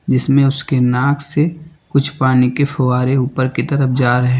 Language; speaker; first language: Hindi; native; Hindi